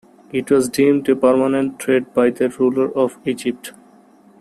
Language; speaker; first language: English; non-native, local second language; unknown